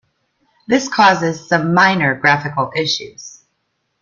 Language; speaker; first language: English; native; English